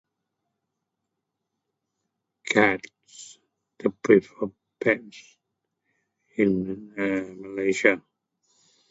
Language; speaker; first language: English; non-native, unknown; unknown